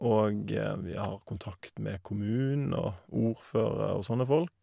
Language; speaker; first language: Norwegian; native; Norwegian